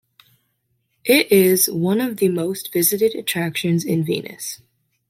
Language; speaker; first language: English; native; English